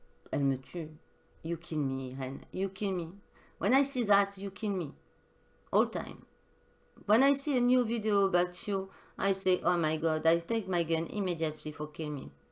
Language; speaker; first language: English; non-native, learner; French